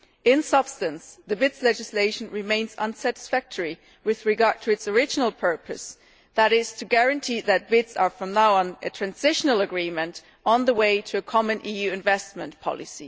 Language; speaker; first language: English; non-native, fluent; German